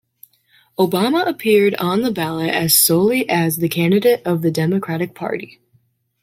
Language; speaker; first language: English; native; English